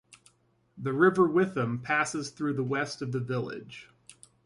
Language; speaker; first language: English; native; English